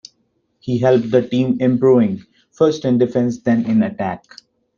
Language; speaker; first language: English; non-native, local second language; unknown